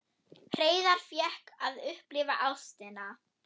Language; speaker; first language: Icelandic; non-native, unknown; German